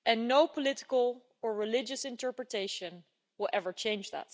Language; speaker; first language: English; non-native, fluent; Dutch